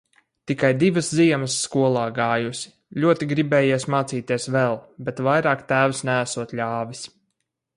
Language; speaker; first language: Latvian; native; Latvian